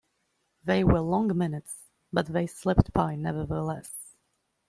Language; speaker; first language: English; native; English